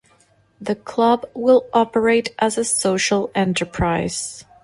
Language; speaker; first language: English; non-native, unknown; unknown